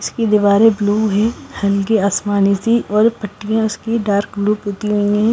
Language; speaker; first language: Hindi; non-native, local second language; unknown